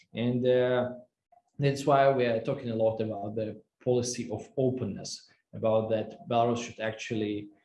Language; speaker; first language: English; non-native, fluent; Russian